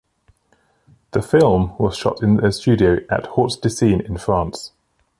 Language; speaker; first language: English; native; English